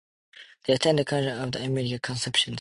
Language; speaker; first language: English; non-native, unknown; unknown